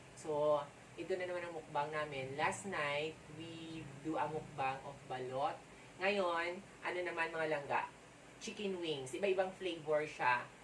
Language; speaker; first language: Filipino; non-native, local second language; Hiligaynon